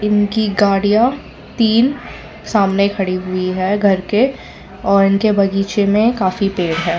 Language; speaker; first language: Hindi; non-native, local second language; Gujarati